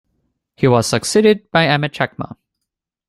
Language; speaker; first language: English; non-native, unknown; Chinese